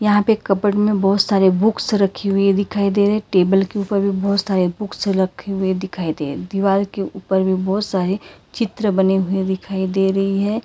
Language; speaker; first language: Hindi; non-native, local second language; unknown